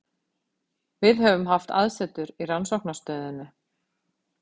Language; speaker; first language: Icelandic; native; Icelandic